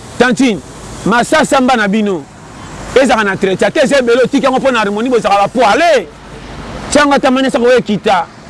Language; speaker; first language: Lingala; native; Lingala